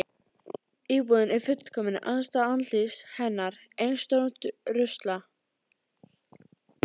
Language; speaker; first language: Icelandic; native; Icelandic